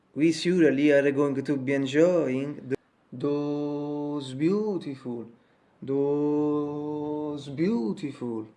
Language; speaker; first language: English; non-native, fluent; Italian